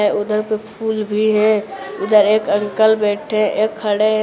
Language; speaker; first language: Hindi; non-native, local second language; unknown